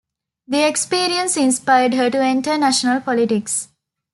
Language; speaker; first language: English; non-native, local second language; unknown